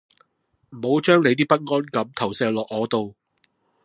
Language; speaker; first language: Cantonese; non-native, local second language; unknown